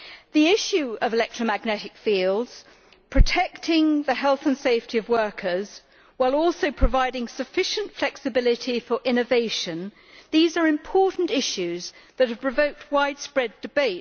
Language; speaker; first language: English; native; English